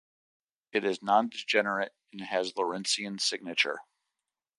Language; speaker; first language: English; native; English